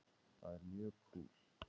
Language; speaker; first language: Icelandic; native; Icelandic